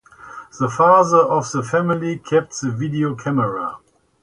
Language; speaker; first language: English; native; English